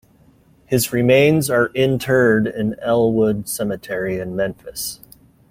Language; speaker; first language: English; native; English